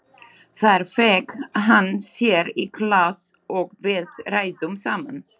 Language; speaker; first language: Icelandic; non-native, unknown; Slovak